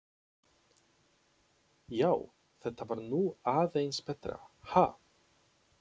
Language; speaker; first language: Icelandic; non-native, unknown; Polish